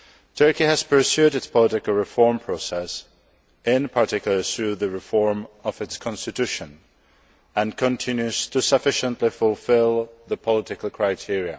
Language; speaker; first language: English; non-native, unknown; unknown